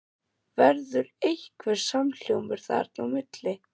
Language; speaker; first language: Icelandic; non-native, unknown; German